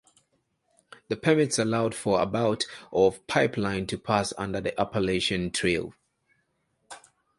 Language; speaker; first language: English; non-native, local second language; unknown